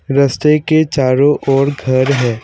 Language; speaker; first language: Hindi; non-native, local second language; Assamese